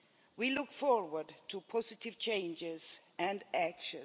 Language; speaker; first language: English; non-native, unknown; Swedish